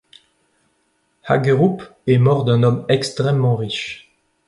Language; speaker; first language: French; native; French